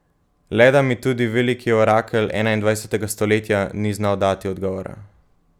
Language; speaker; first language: Slovenian; native; Slovenian